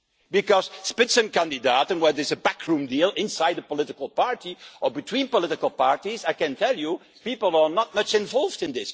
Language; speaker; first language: English; non-native, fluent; Dutch